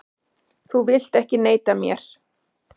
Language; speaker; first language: Icelandic; native; Icelandic